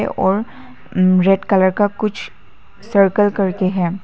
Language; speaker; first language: Hindi; non-native, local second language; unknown